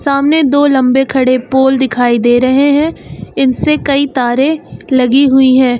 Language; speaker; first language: Hindi; native; Hindi